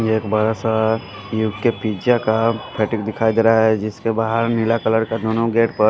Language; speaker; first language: Hindi; non-native, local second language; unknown